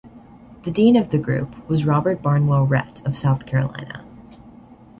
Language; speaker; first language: English; native; English